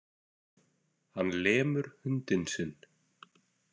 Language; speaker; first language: Icelandic; native; Icelandic